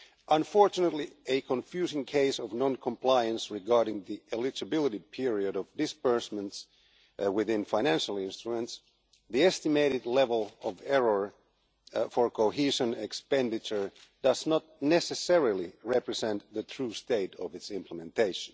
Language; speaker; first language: English; non-native, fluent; Finnish